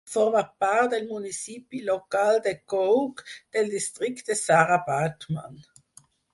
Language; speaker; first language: Catalan; non-native, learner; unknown